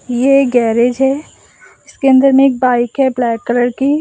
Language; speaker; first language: Hindi; non-native, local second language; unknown